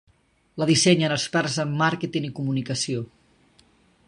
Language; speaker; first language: Catalan; native; Catalan